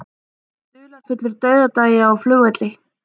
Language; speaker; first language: Icelandic; native; Icelandic